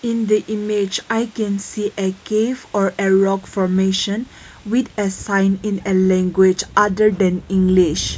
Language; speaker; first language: English; non-native, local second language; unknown